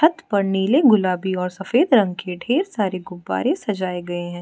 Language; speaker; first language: Hindi; non-native, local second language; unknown